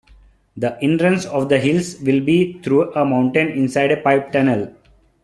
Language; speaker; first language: English; non-native, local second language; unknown